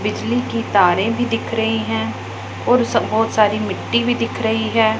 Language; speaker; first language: Hindi; non-native, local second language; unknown